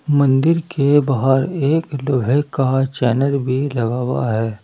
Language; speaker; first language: Hindi; native; Hindi